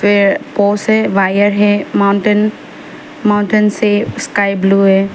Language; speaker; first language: Hindi; non-native, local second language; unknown